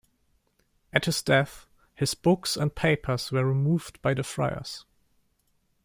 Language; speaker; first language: English; non-native, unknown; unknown